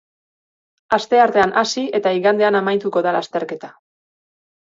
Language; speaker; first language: Basque; native; Basque